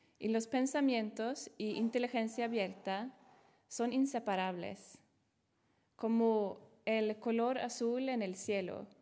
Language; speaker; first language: Spanish; non-native, fluent; Swedish